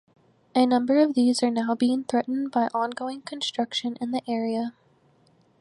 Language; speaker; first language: English; native; English